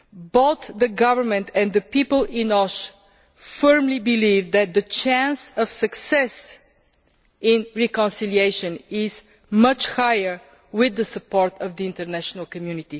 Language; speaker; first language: English; non-native, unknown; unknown